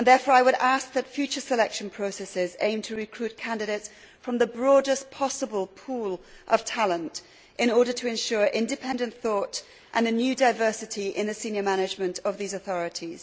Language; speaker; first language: English; native; English